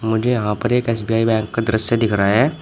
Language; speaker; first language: Hindi; native; Hindi